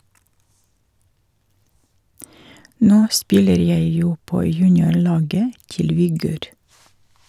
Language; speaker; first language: Norwegian; non-native, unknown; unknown